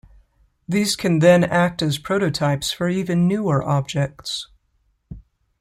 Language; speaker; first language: English; native; English